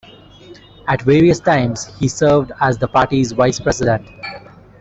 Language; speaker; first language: English; non-native, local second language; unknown